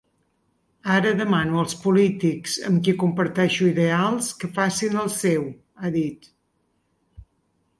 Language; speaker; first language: Catalan; native; Catalan